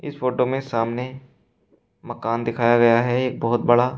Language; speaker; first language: Hindi; native; Hindi